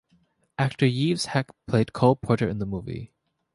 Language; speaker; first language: English; native; English